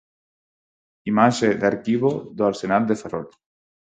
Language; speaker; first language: Galician; non-native, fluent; Spanish